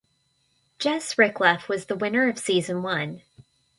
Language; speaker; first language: English; native; English